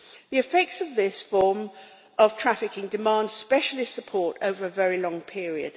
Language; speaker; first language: English; native; English